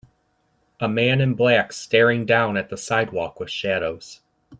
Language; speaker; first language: English; native; English